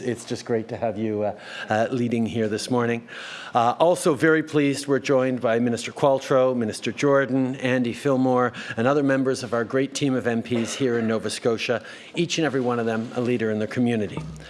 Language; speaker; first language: English; native; English